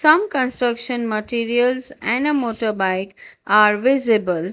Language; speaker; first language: English; non-native, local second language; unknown